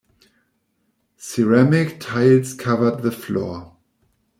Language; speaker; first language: English; non-native, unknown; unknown